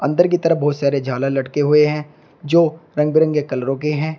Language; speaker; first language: Hindi; native; Hindi